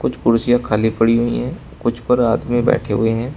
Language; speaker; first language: Hindi; native; Hindi